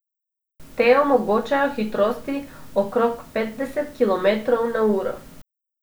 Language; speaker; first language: Slovenian; non-native, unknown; Macedonian